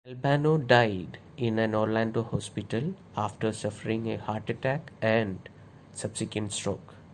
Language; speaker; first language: English; non-native, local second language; Malayalam